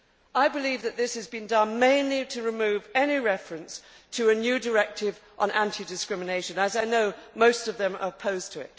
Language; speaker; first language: English; native; English